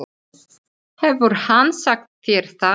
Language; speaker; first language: Icelandic; non-native, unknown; English